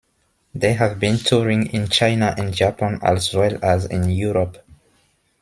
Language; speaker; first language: English; non-native, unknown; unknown